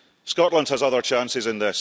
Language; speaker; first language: English; early bilingual, heritage; English